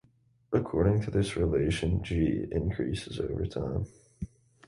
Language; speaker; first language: English; native; English